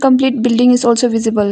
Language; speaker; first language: English; non-native, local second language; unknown